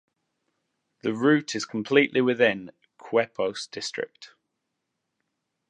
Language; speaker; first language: English; native; English